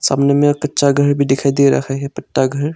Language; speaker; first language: Hindi; non-native, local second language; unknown